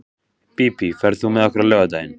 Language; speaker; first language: Icelandic; native; Icelandic